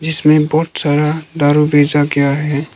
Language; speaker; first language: Hindi; non-native, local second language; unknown